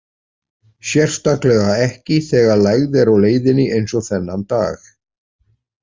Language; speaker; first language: Icelandic; native; Icelandic